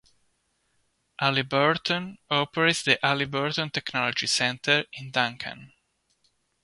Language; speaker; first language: English; non-native, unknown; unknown